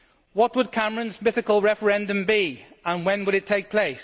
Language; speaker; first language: English; native; English